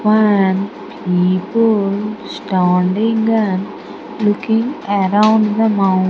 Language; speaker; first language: English; non-native, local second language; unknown